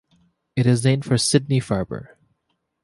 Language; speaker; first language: English; native; English